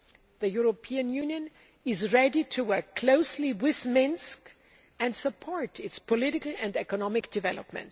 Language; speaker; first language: English; non-native, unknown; German